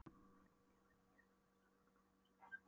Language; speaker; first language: Icelandic; non-native, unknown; Polish